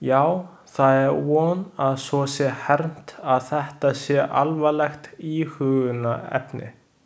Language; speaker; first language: Icelandic; non-native, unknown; Chinese